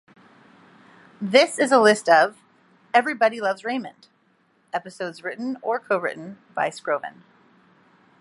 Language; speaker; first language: English; native; English